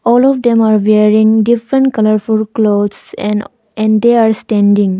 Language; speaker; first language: English; non-native, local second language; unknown